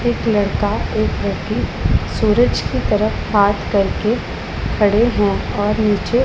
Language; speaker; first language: Hindi; non-native, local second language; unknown